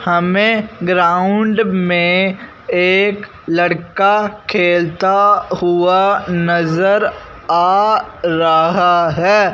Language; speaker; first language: Hindi; non-native, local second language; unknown